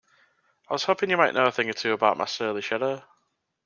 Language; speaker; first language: English; native; English